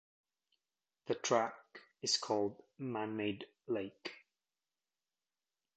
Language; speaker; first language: English; native; English